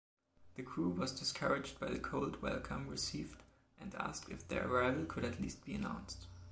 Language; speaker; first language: English; non-native, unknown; German